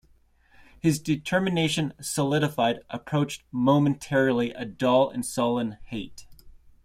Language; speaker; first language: English; native; English